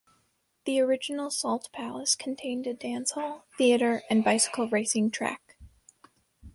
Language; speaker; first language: English; native; English